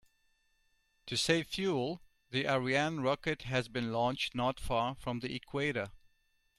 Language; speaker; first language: English; native; English